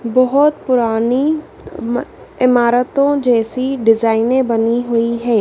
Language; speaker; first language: Hindi; native; Hindi